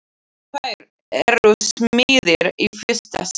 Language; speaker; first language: Icelandic; non-native, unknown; Slovak